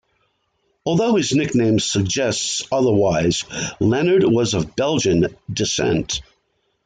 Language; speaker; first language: English; native; English